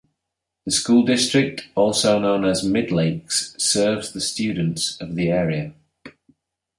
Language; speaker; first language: English; native; English